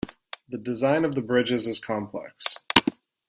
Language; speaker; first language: English; native; English